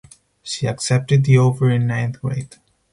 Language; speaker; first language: English; non-native, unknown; Spanish